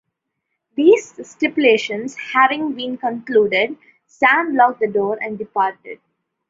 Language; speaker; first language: English; non-native, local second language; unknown